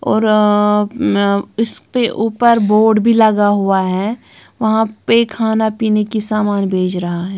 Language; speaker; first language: Hindi; non-native, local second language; Punjabi